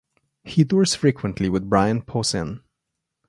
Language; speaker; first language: English; non-native, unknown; Slovenian